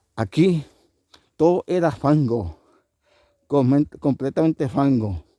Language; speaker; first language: Spanish; native; Spanish